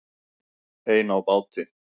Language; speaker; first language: Icelandic; native; Icelandic